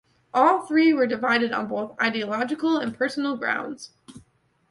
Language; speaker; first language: English; native; English